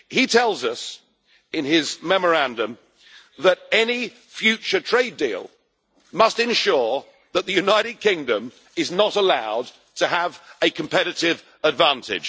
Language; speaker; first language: English; native; English